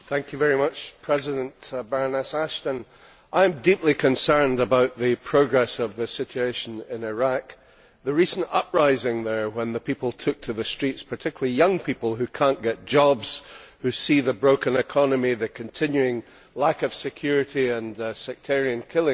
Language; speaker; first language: English; native; English